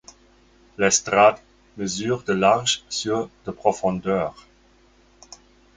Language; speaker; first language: French; non-native, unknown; German